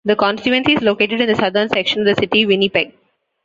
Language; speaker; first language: English; non-native, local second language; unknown